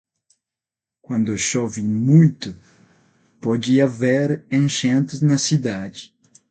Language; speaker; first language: Portuguese; non-native, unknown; Spanish